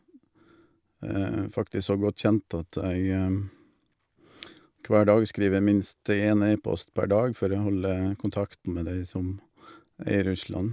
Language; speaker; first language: Norwegian; native; Norwegian